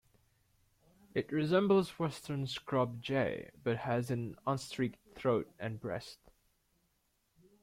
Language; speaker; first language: English; native; English